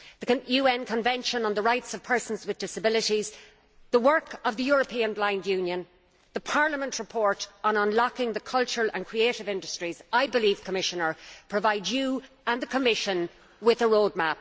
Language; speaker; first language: English; native; English